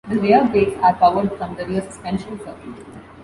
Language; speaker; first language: English; non-native, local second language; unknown